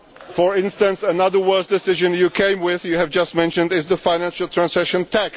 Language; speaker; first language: English; non-native, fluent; Czech